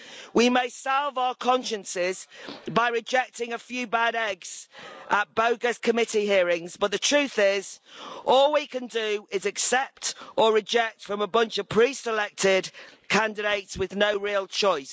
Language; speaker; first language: English; native; English